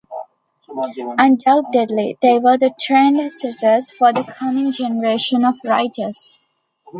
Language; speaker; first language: English; non-native, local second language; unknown